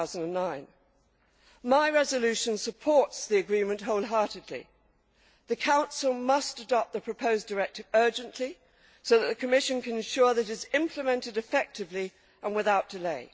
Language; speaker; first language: English; native; English